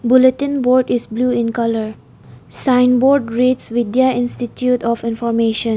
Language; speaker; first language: English; non-native, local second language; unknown